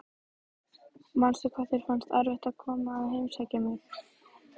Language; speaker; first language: Icelandic; native; Icelandic